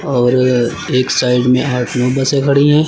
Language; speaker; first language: Hindi; native; Hindi